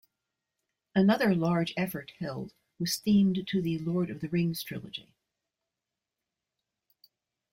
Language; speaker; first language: English; native; English